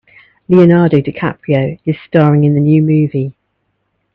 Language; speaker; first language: English; native; English